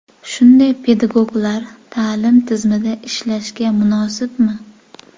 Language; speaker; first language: Uzbek; native; Uzbek